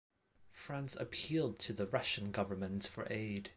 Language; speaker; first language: English; non-native, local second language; Cantonese